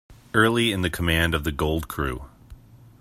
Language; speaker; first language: English; native; English